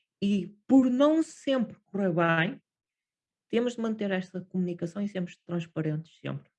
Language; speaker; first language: Portuguese; native; Portuguese